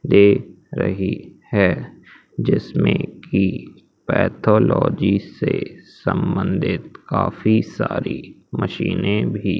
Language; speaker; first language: Hindi; native; Hindi